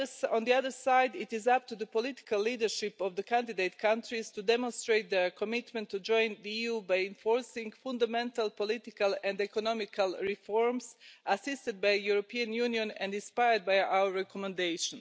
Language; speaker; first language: English; non-native, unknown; Croatian